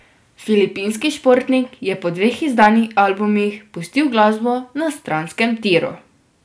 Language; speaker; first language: Slovenian; native; Slovenian